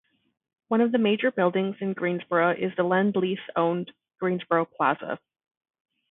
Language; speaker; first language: English; native; English